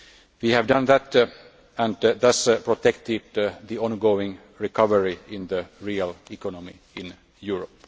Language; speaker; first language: English; non-native, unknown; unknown